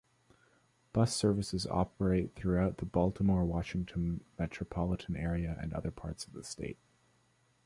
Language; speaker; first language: English; native; English